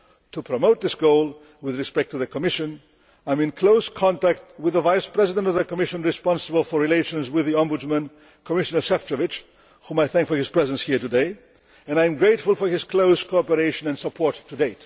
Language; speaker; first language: English; non-native, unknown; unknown